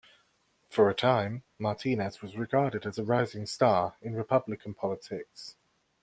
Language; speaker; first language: English; native; English